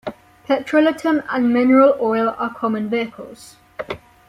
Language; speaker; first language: English; native; English